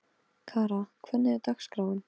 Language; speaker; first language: Icelandic; non-native, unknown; Polish